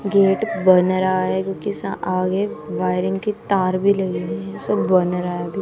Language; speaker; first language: Hindi; non-native, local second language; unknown